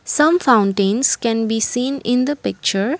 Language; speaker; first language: English; non-native, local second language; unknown